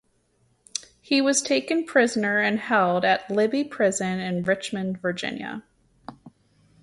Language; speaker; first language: English; native; English